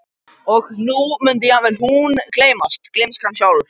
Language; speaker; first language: Icelandic; non-native, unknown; Japanese